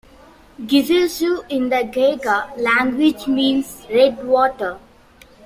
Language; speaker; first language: English; non-native, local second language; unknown